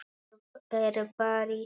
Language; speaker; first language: Icelandic; non-native, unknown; Polish